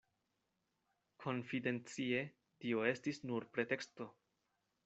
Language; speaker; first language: Esperanto; non-native, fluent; Spanish